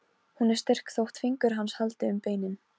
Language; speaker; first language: Icelandic; non-native, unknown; Polish